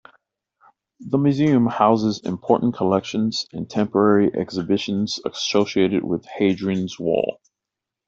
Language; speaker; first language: English; native; English